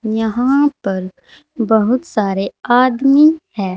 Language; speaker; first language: Hindi; native; Hindi